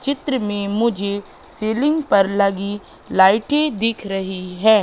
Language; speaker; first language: Hindi; native; Hindi